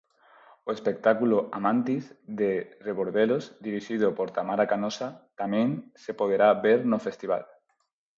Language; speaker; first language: Galician; non-native, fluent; Spanish